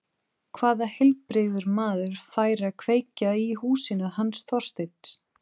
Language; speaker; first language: Icelandic; non-native, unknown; Portuguese